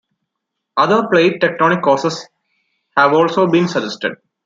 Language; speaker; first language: English; non-native, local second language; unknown